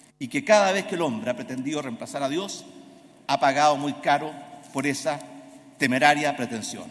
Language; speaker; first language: Spanish; native; Spanish